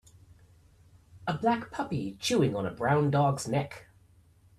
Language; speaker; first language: English; native; English